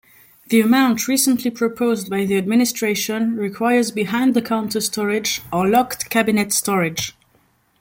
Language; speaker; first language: English; non-native, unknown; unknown